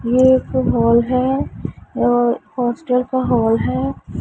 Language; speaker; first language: Hindi; non-native, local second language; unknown